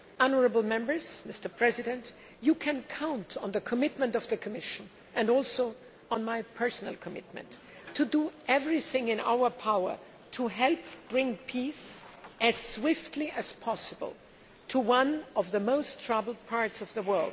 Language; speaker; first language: English; non-native, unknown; German